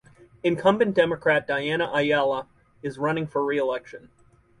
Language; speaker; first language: English; native; English